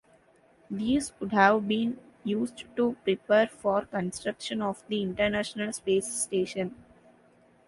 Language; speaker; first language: English; non-native, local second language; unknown